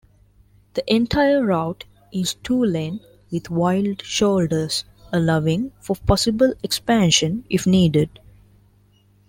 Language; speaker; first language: English; non-native, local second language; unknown